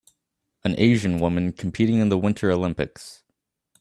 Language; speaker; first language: English; native; English